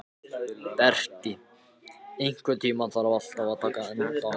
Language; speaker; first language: Icelandic; non-native, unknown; Japanese